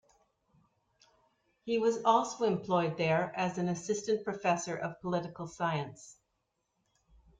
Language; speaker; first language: English; native; English